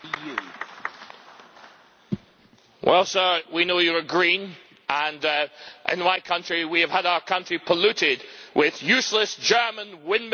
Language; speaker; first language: English; native; English